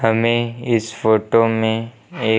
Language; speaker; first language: Hindi; native; Hindi